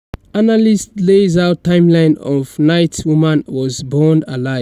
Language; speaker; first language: English; non-native, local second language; Yoruba